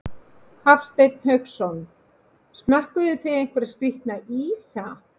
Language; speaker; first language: Icelandic; native; Icelandic